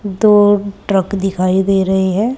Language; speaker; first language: Hindi; native; Hindi